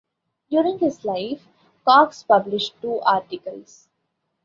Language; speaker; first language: English; non-native, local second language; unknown